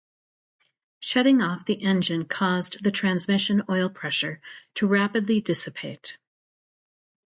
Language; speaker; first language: English; native; English